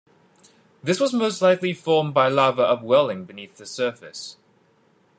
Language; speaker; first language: English; non-native, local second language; Cantonese